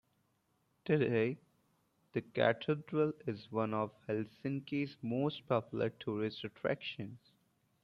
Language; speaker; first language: English; non-native, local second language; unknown